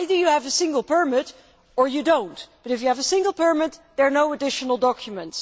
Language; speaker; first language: English; non-native, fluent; Dutch